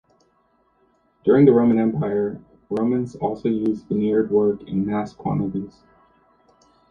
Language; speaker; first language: English; native; English